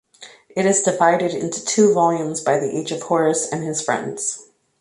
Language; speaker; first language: English; native; English